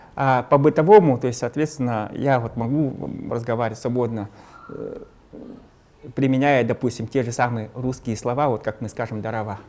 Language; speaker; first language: Russian; non-native, local second language; Evenki